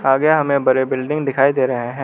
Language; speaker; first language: Hindi; non-native, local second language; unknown